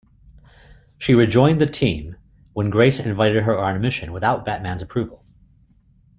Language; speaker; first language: English; native; English